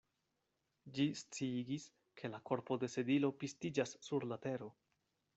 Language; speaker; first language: Esperanto; non-native, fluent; Spanish